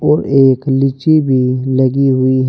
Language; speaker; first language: Hindi; native; Hindi